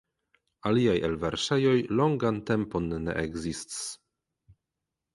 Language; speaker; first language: Esperanto; non-native, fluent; Polish